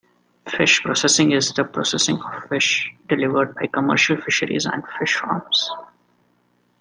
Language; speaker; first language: English; non-native, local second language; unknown